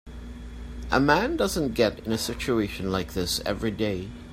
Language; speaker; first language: English; non-native, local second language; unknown